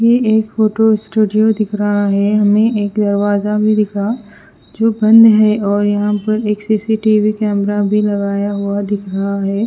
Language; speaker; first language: Hindi; non-native, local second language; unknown